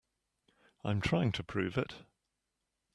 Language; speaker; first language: English; native; English